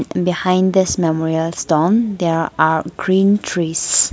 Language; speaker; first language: English; non-native, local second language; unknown